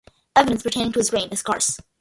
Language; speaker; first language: English; early bilingual, other home language; Malayalam